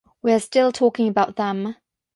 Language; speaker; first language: English; non-native, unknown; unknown